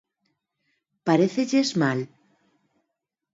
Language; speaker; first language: Galician; non-native, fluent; Spanish